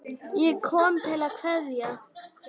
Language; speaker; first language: Icelandic; native; Icelandic